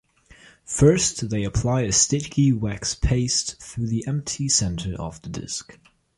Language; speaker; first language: English; non-native, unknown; German